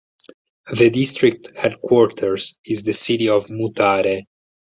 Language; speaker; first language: English; non-native, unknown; Italian